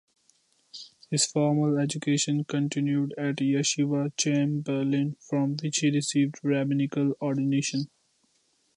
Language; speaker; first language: English; non-native, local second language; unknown